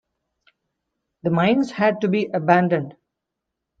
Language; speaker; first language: English; non-native, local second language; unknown